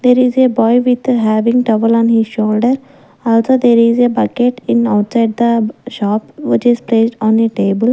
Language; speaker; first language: English; non-native, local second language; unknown